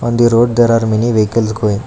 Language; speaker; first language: English; non-native, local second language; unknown